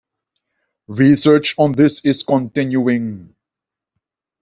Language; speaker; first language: English; non-native, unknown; Dutch